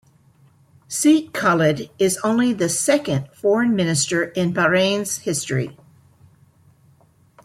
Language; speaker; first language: English; native; English